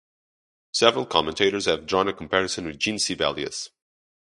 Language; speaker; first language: English; non-native, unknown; Portuguese